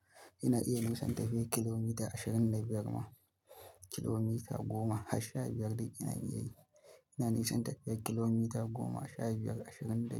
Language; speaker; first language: Hausa; native; Hausa